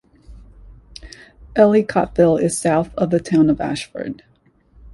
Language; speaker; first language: English; native; English